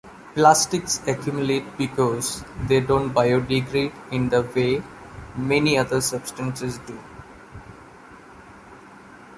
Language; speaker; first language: English; non-native, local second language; Malayalam